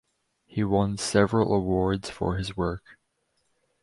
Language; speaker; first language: English; native; English